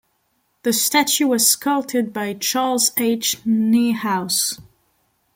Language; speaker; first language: English; non-native, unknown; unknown